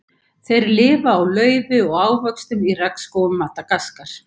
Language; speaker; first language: Icelandic; native; Icelandic